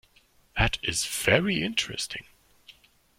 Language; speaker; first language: English; non-native, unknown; German